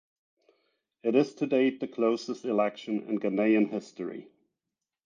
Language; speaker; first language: English; non-native, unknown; German